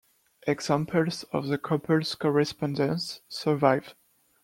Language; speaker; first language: English; non-native, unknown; French